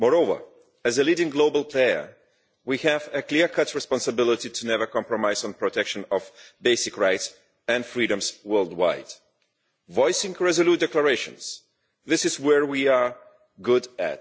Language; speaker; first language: English; non-native, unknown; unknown